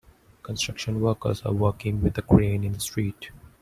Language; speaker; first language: English; non-native, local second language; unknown